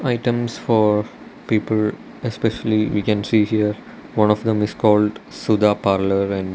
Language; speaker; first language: English; non-native, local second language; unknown